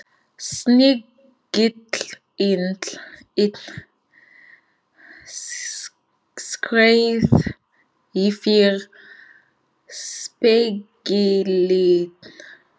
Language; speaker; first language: Icelandic; non-native, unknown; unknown